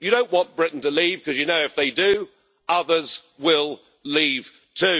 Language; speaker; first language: English; native; English